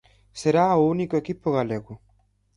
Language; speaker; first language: Galician; native; Galician